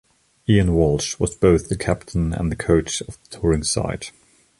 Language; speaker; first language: English; non-native, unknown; German